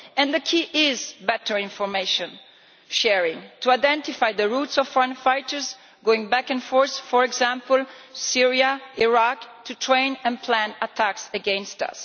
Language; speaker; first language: English; non-native, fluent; Italian